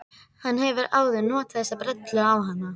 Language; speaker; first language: Icelandic; native; Icelandic